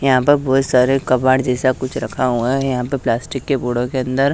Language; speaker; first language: Hindi; native; Hindi